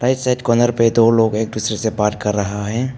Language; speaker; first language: Hindi; non-native, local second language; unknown